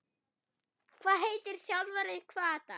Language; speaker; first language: Icelandic; non-native, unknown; German